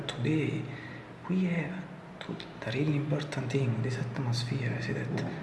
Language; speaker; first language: English; non-native, learner; Italian